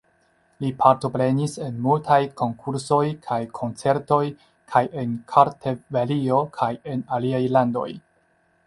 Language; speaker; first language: Esperanto; non-native, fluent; Chinese